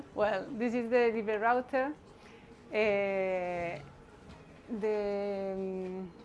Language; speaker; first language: English; non-native, learner; Spanish